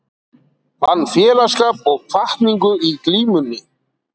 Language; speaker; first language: Icelandic; native; Icelandic